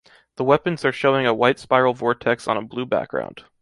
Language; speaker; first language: English; native; English